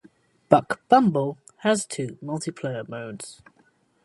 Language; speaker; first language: English; native; English